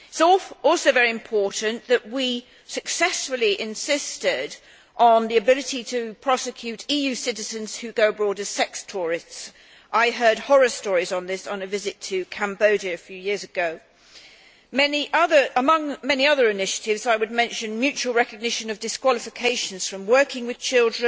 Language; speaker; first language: English; native; English